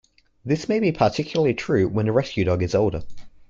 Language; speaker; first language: English; native; English